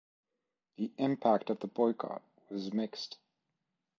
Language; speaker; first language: English; non-native, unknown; French